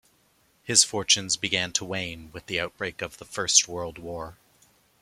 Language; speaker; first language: English; native; English